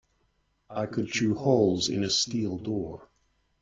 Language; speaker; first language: English; native; English